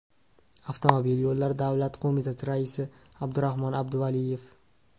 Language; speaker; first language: Uzbek; native; Uzbek